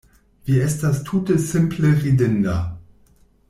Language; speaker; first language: Esperanto; non-native, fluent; German